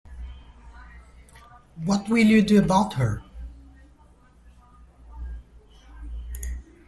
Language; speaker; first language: English; native; English